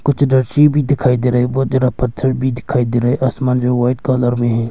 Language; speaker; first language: Hindi; early bilingual, other home language; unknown